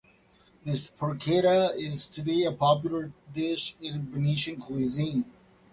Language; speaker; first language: English; native; English